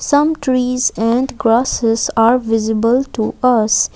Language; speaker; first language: English; non-native, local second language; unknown